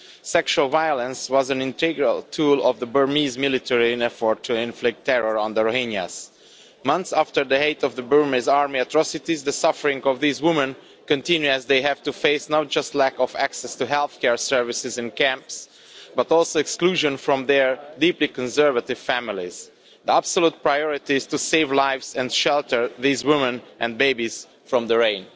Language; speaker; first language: English; non-native, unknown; Romanian